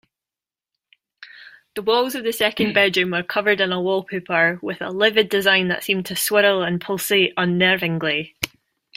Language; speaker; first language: English; native; English